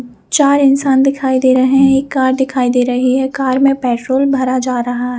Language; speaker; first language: Hindi; non-native, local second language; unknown